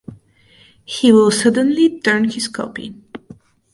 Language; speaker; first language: English; non-native, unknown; Bulgarian